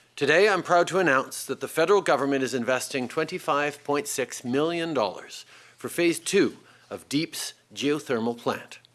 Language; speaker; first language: English; native; English